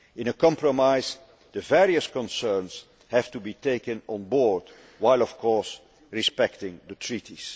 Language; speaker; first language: English; non-native, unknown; Dutch